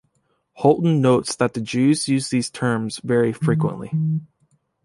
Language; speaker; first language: English; native; English